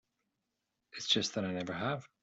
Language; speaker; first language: English; native; English